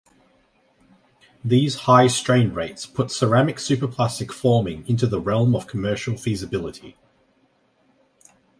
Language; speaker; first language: English; native; English